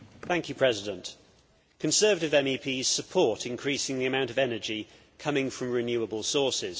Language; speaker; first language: English; native; English